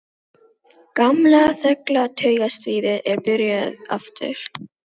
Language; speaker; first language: Icelandic; non-native, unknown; Filipino